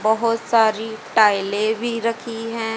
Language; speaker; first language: Hindi; native; Hindi